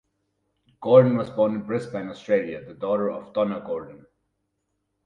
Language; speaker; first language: English; non-native, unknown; German